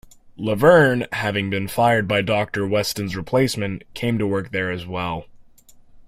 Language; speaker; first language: English; native; English